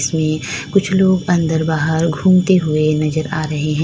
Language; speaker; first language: Hindi; native; Hindi